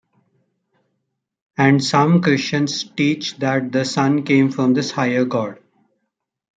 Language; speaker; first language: English; non-native, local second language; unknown